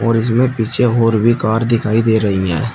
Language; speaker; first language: Hindi; native; Hindi